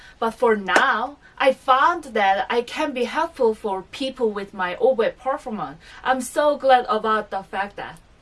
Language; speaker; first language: English; non-native, fluent; Korean